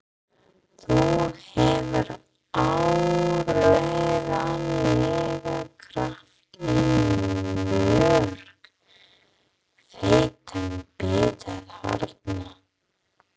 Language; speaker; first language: Icelandic; non-native, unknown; English